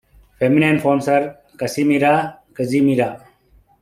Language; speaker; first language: English; non-native, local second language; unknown